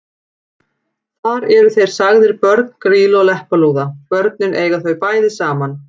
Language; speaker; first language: Icelandic; native; Icelandic